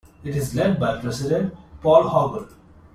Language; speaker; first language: English; non-native, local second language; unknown